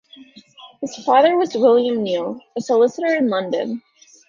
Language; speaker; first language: English; native; English